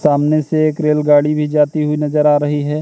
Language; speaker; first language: Hindi; native; Hindi